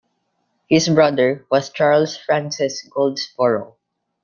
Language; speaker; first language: English; non-native, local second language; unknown